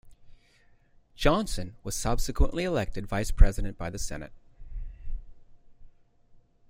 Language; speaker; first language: English; native; English